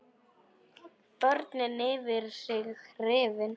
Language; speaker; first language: Icelandic; non-native, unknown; Polish